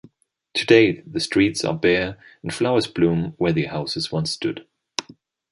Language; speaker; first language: English; non-native, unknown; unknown